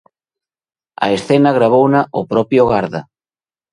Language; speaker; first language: Galician; native; Galician